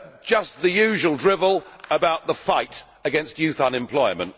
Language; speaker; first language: English; native; English